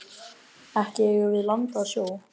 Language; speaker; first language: Icelandic; native; Icelandic